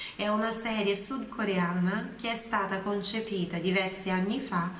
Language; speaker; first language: Italian; non-native, fluent; Portuguese